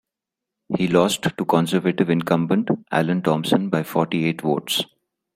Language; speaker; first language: English; non-native, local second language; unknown